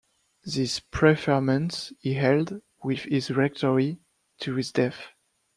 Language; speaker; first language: English; non-native, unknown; French